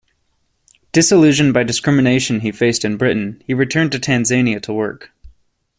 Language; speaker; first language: English; native; English